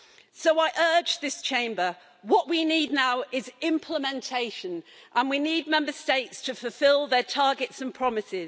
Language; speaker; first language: English; native; English